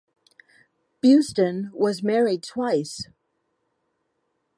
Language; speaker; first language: English; native; English